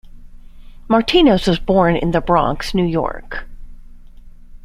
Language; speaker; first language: English; native; English